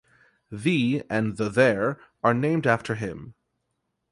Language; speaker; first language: English; native; English